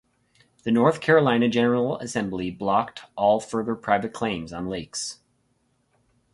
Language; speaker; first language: English; native; English